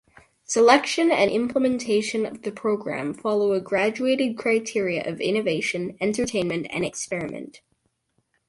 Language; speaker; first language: English; native; English